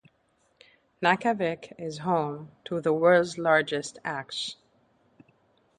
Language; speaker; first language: English; non-native, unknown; Arabic